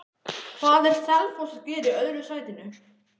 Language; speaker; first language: Icelandic; native; Icelandic